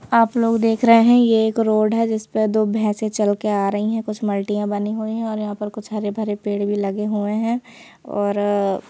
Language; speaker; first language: Hindi; native; Hindi